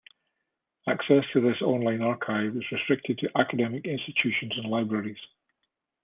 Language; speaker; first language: English; native; English